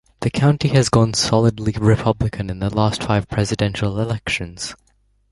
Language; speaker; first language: English; native; English